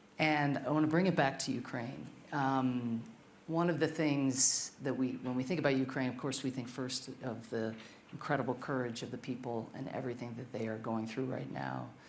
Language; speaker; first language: English; native; English